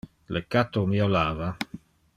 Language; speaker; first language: Interlingua; non-native, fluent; Dutch